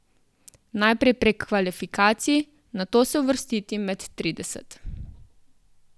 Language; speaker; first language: Slovenian; native; Slovenian